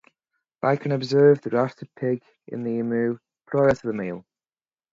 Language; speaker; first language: English; native; English